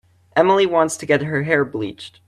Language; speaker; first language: English; native; English